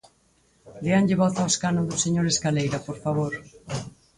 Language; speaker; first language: Galician; native; Galician